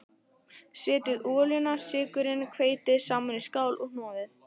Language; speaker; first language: Icelandic; non-native, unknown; Italian